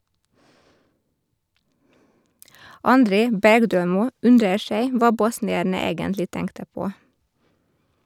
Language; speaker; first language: Norwegian; non-native, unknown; Hungarian